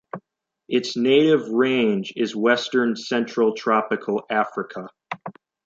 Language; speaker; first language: English; native; English